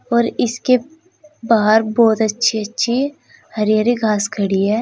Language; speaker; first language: Hindi; native; Hindi